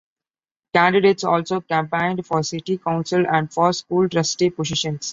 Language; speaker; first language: English; non-native, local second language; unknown